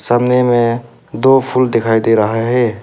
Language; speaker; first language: Hindi; non-native, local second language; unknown